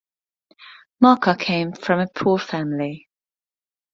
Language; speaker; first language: English; non-native, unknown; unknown